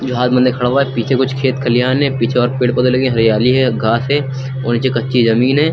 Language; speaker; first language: Hindi; native; Hindi